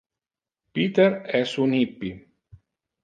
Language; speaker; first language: Interlingua; non-native, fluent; Italian